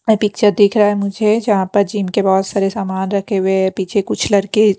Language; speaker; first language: Hindi; non-native, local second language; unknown